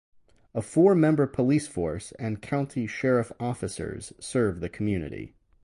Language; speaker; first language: English; native; English